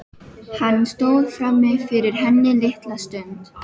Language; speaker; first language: Icelandic; non-native, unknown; Filipino